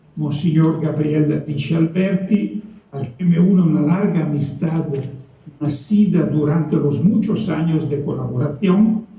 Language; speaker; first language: Spanish; non-native, related language; Italian